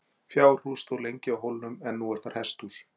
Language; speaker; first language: Icelandic; native; Icelandic